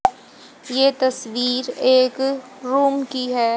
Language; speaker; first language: Hindi; native; Hindi